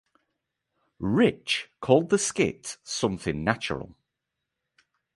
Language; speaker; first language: English; native; English